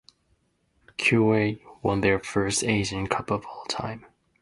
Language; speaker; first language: English; non-native, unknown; Japanese